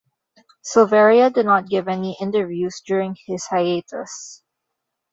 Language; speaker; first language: English; non-native, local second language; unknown